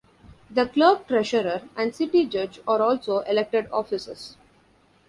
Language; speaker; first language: English; non-native, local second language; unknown